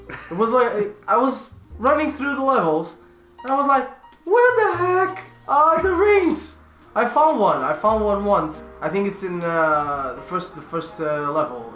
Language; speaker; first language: English; non-native, fluent; Portuguese